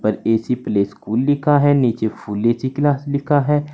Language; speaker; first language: Hindi; native; Hindi